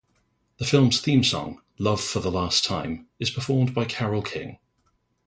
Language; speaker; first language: English; native; English